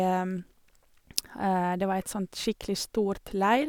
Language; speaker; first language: Norwegian; non-native, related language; Swedish